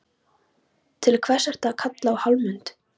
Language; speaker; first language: Icelandic; non-native, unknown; Polish